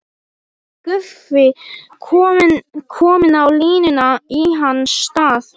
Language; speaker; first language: Icelandic; non-native, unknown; Polish